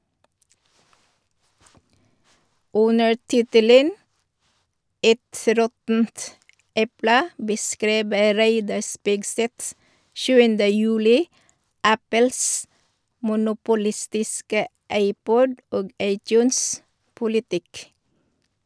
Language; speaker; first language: Norwegian; non-native, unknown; Filipino